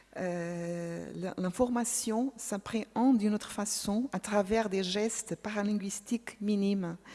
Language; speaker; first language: French; non-native, fluent; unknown